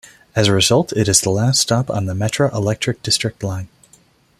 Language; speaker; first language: English; non-native, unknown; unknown